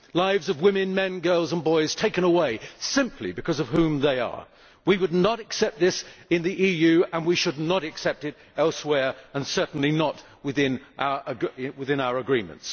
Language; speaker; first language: English; native; English